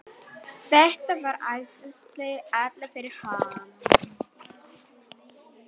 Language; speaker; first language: Icelandic; non-native, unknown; Polish